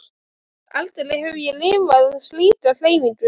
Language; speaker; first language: Icelandic; native; Icelandic